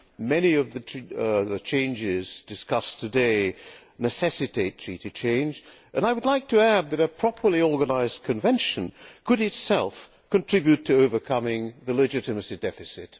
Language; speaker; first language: English; non-native, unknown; Hungarian